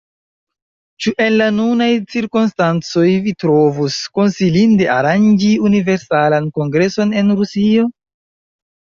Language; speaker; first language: Esperanto; non-native, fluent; Chinese